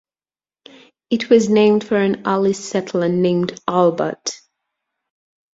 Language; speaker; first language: English; native; English